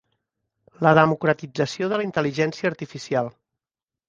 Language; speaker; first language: Catalan; native; Catalan